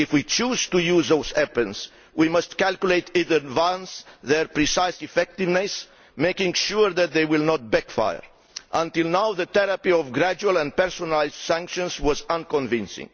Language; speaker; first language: English; non-native, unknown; Romanian